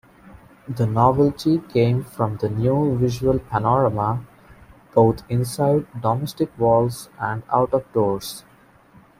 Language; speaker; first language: English; non-native, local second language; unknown